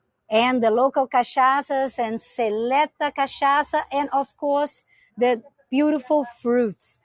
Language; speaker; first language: English; non-native, fluent; Portuguese